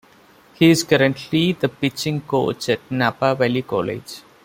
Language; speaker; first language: English; non-native, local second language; Malayalam